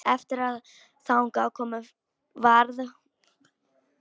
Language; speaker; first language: Icelandic; non-native, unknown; Polish